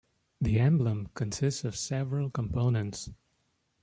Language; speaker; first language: English; non-native, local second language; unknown